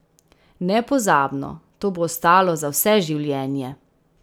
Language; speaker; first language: Slovenian; native; Slovenian